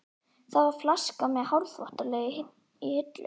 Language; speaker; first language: Icelandic; native; Icelandic